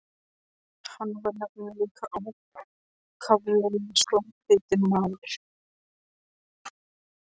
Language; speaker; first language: Icelandic; non-native, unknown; Polish